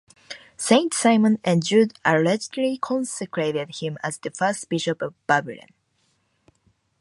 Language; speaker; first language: English; non-native, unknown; Japanese